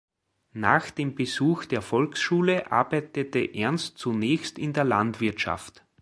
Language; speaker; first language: German; native; German